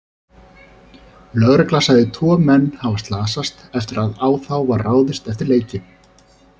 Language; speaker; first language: Icelandic; native; Icelandic